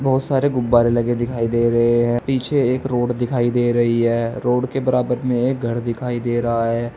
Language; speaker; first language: Hindi; native; Hindi